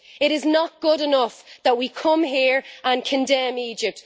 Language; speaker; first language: English; native; English